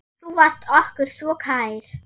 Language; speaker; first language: Icelandic; non-native, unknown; German